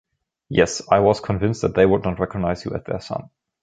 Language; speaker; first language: English; non-native, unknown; German